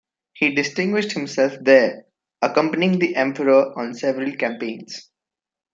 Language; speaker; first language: English; non-native, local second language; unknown